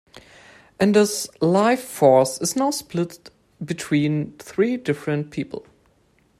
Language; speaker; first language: English; non-native, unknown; German